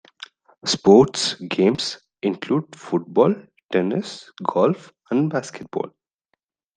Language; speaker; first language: English; non-native, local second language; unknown